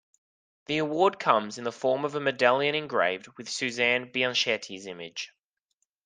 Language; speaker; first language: English; native; English